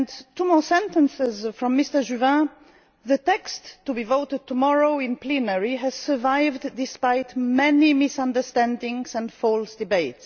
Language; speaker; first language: English; non-native, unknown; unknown